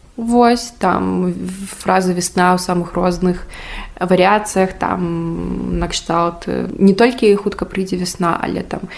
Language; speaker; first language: Belarusian; non-native, local second language; Russian